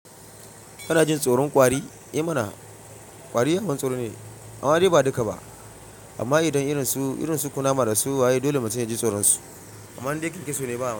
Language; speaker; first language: Hausa; non-native, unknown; Yoruba